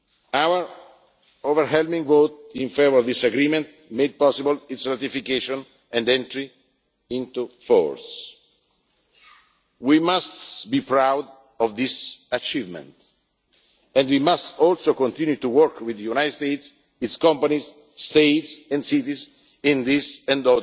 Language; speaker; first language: English; non-native, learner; Italian